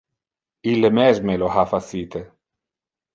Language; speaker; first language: Interlingua; non-native, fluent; Italian